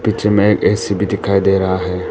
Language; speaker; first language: Hindi; early bilingual, other home language; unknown